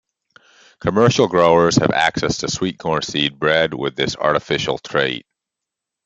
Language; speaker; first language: English; native; English